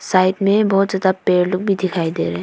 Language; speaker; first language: Hindi; non-native, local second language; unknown